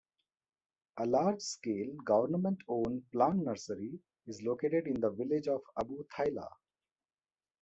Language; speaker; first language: English; non-native, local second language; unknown